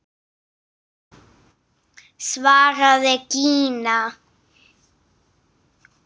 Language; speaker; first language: Icelandic; non-native, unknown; English